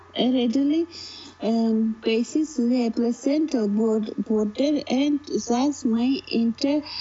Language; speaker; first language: English; non-native, learner; Russian